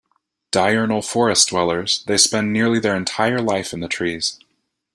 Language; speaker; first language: English; native; English